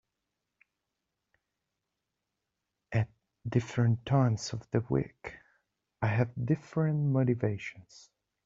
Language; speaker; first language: English; native; English